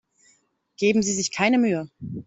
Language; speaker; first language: German; native; German